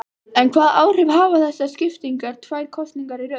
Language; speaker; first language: Icelandic; native; Icelandic